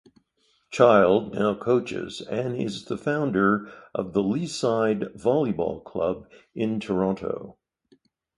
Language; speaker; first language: English; native; English